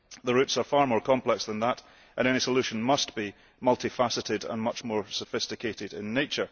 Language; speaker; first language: English; early bilingual, heritage; English